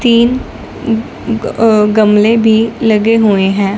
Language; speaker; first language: Hindi; non-native, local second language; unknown